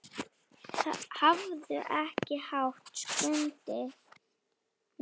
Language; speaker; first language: Icelandic; non-native, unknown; Slovak